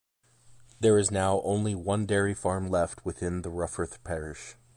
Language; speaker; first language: English; native; English